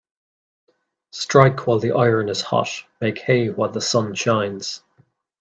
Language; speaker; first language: English; native; English